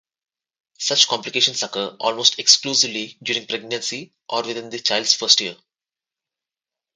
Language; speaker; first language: English; non-native, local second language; Telugu